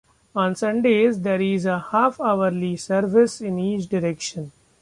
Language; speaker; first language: English; non-native, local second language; Marathi